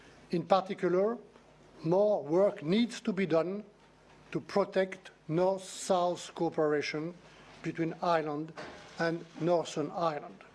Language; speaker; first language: English; non-native, fluent; French